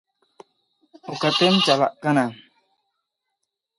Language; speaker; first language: English; non-native, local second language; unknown